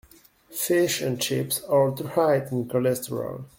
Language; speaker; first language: English; non-native, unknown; French